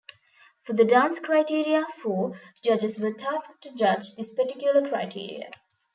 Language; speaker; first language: English; non-native, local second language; Tamil